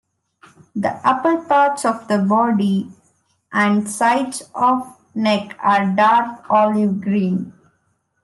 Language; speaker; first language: English; non-native, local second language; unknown